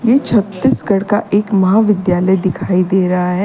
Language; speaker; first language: Hindi; native; Hindi